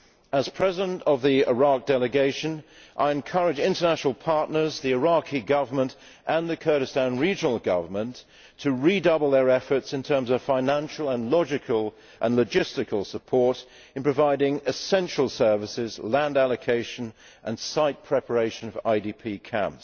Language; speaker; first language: English; native; English